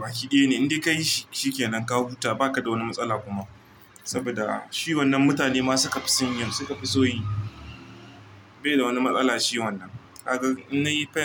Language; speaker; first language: Hausa; non-native, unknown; Igbo